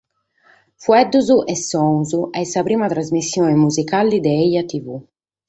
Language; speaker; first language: Sardinian; native; Sardinian